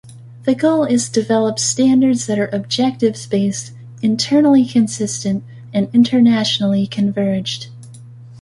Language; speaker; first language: English; native; English